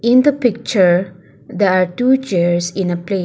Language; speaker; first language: English; non-native, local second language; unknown